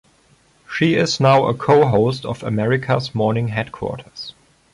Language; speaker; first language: English; non-native, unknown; German